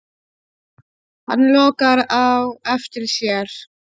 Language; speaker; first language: Icelandic; non-native, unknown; Polish